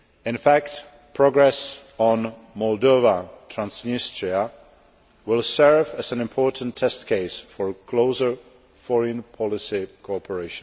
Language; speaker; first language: English; non-native, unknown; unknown